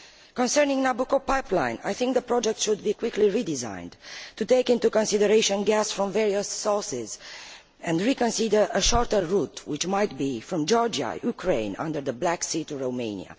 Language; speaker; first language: English; non-native, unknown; Romanian